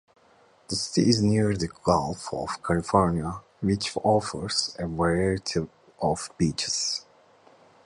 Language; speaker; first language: English; native; English